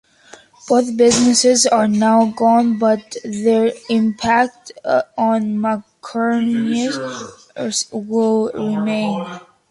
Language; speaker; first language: English; native; English